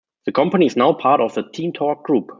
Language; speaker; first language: English; non-native, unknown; German